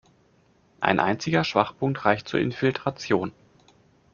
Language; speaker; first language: German; native; German